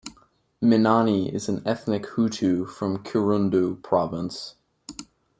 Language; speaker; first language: English; native; English